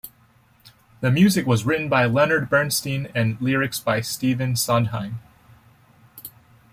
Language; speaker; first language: English; native; English